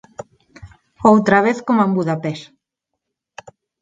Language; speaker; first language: Galician; non-native, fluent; Spanish